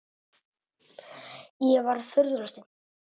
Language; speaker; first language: Icelandic; non-native, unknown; Italian